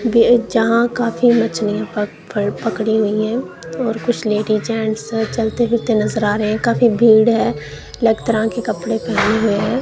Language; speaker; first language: Hindi; non-native, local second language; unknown